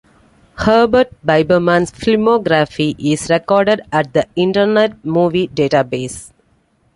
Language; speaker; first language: English; non-native, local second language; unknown